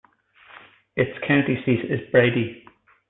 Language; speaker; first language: English; native; English